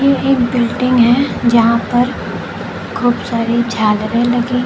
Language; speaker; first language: Hindi; native; Hindi